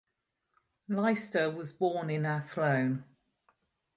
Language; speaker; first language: English; native; English